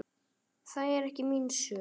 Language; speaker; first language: Icelandic; native; Icelandic